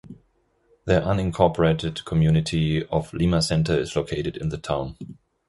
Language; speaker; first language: English; non-native, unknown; German